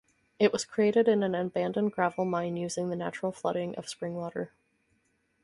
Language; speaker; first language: English; native; English